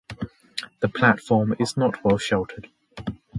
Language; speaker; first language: English; native; English